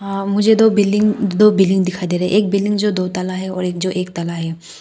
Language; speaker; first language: Hindi; non-native, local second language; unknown